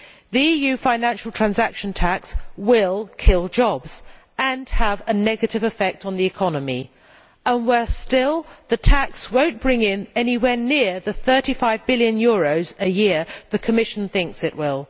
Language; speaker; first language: English; native; English